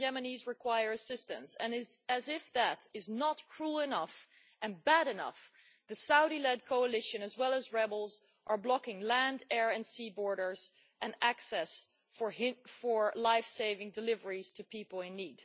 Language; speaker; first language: English; non-native, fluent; Dutch